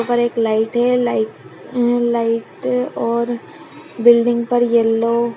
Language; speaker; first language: Hindi; native; Hindi